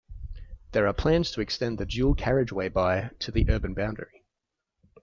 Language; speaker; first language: English; native; English